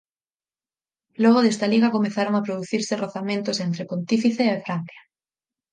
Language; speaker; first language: Galician; native; Galician